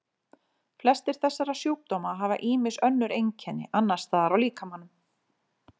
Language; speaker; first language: Icelandic; native; Icelandic